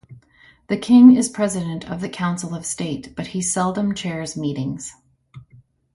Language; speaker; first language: English; native; English